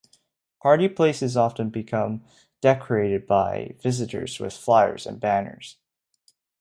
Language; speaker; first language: English; non-native, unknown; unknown